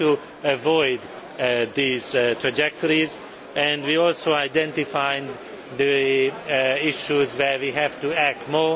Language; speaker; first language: English; non-native, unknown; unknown